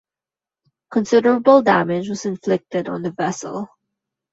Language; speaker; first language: English; non-native, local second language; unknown